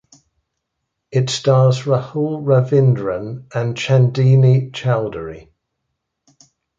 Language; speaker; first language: English; native; English